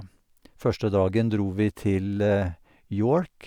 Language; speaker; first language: Norwegian; native; Norwegian